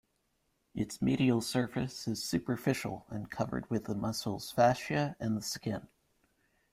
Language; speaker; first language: English; native; English